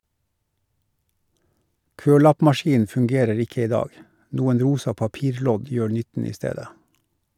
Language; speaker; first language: Norwegian; native; Norwegian